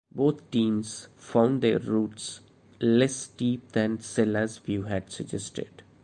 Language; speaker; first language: English; non-native, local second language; Malayalam